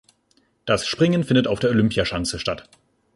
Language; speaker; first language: German; native; German